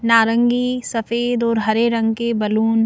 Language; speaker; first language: Hindi; native; Hindi